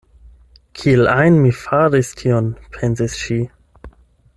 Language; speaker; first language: Esperanto; non-native, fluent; German